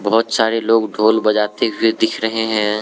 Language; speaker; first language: Hindi; non-native, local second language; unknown